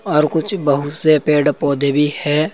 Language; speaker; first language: Hindi; native; Hindi